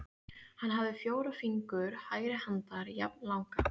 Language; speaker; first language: Icelandic; native; Icelandic